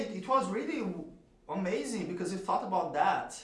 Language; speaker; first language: English; non-native, learner; Portuguese